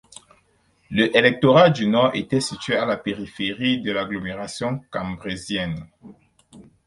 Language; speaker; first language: French; non-native, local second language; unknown